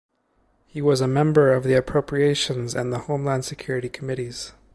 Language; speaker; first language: English; native; English